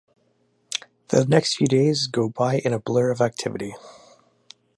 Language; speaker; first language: English; native; English